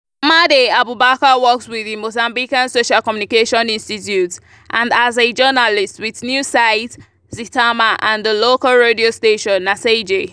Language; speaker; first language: English; non-native, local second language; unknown